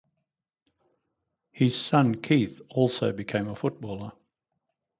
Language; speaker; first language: English; native; English